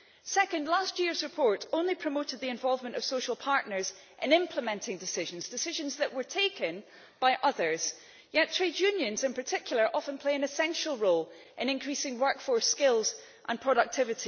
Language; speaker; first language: English; native; English